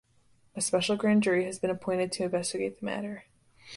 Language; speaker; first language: English; native; English